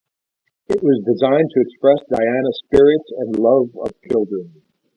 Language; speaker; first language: English; native; English